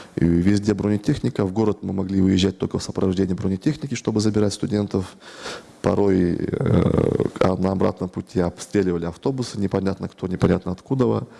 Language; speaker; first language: Russian; non-native, local second language; Kyrgyz